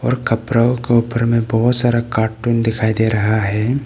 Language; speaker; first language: Hindi; non-native, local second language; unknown